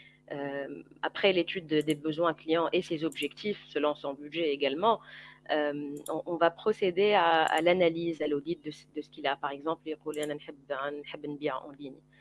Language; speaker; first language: French; non-native, local second language; Arabic